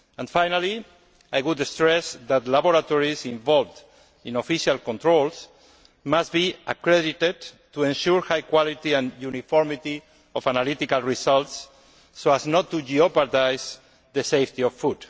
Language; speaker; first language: English; non-native, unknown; Spanish